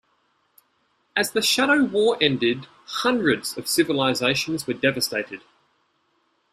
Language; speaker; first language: English; native; English